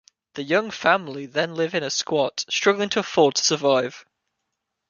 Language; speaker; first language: English; native; English